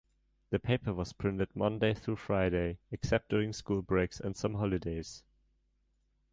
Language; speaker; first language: English; non-native, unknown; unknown